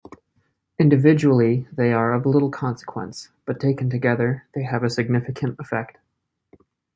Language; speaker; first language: English; native; English